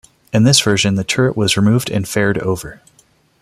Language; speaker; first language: English; non-native, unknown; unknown